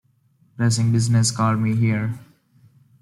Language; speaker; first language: English; non-native, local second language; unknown